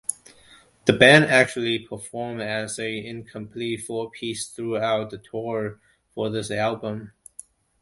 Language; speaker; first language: English; non-native, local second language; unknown